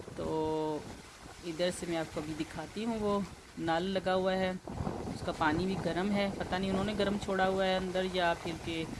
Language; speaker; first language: Urdu; non-native, local second language; Punjabi